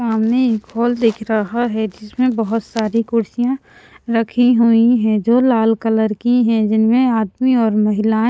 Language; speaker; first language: Hindi; non-native, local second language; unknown